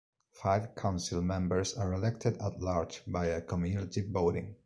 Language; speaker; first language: English; non-native, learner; Spanish